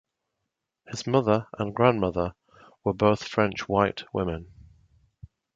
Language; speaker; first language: English; native; English